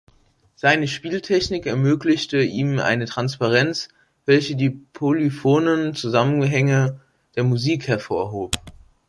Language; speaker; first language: German; native; German